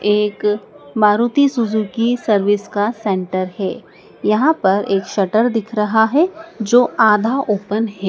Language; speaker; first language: Hindi; native; Hindi